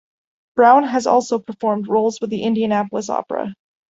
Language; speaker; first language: English; native; English